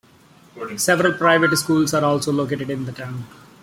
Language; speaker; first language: English; non-native, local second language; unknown